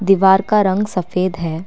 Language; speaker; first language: Hindi; non-native, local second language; Assamese